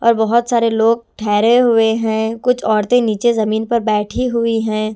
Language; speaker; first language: Hindi; non-native, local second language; Punjabi